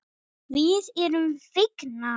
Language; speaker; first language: Icelandic; non-native, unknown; English